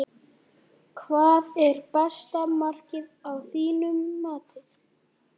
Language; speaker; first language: Icelandic; native; Icelandic